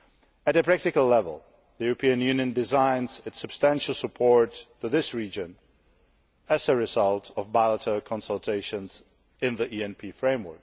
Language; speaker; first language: English; non-native, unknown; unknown